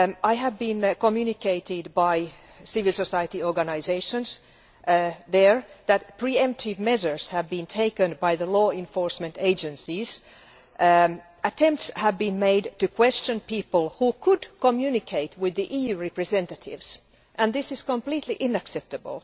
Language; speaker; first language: English; native; English